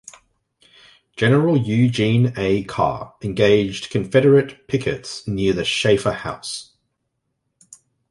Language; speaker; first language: English; native; English